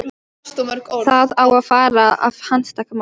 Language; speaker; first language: Icelandic; non-native, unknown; Polish